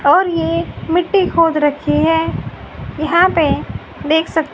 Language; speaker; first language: Hindi; native; Hindi